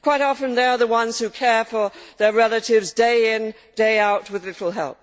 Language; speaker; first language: English; native; English